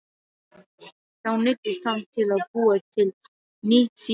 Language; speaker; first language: Icelandic; non-native, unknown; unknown